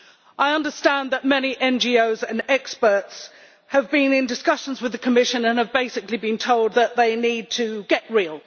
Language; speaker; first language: English; native; English